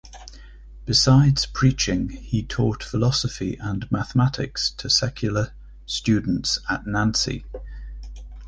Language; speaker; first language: English; native; English